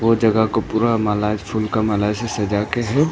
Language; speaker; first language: Hindi; early bilingual, other home language; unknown